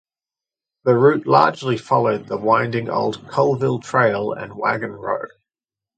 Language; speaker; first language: English; native; English